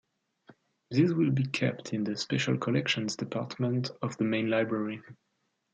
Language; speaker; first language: English; non-native, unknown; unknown